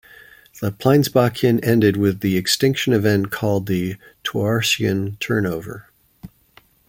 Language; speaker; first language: English; native; English